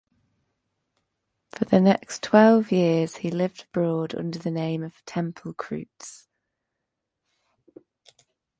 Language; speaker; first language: English; native; English